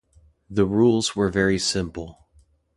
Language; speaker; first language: English; native; English